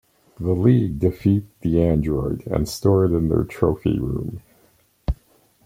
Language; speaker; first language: English; native; English